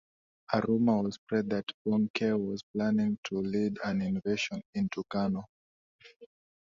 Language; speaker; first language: English; non-native, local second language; Swahili